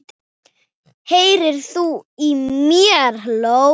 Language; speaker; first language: Icelandic; non-native, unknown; Thai